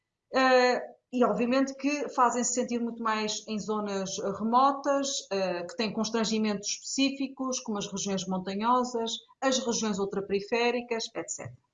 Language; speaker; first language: Portuguese; native; Portuguese